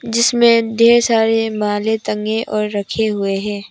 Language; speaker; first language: Hindi; non-native, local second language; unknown